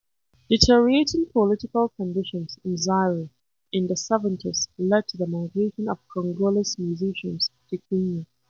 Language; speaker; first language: English; non-native, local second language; Hausa